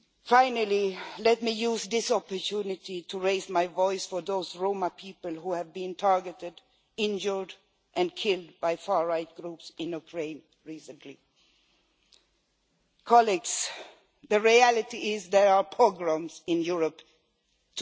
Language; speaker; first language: English; non-native, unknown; Swedish